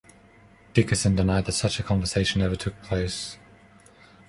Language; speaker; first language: English; non-native, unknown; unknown